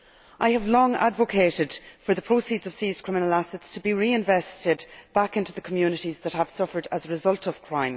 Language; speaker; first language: English; native; English